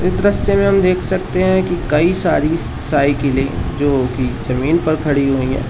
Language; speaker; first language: Hindi; native; Hindi